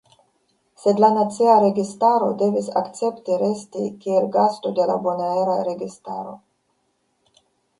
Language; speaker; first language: Esperanto; non-native, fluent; Russian